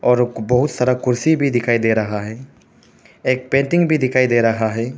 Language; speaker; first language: Hindi; non-native, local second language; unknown